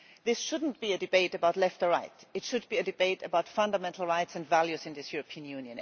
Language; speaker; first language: English; non-native, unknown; German